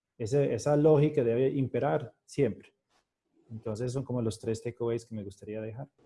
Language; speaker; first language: Spanish; non-native, related language; Portuguese